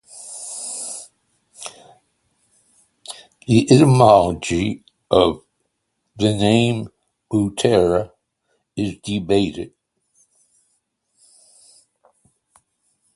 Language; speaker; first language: English; native; English